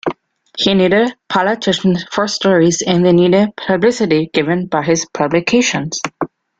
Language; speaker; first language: English; non-native, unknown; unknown